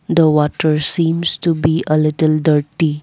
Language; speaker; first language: English; non-native, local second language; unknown